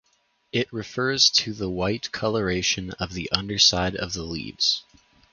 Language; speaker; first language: English; native; English